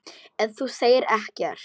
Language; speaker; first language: Icelandic; non-native, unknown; Polish